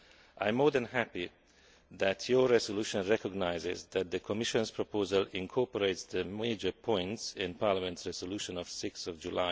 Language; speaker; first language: English; non-native, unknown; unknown